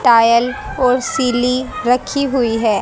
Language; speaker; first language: Hindi; native; Hindi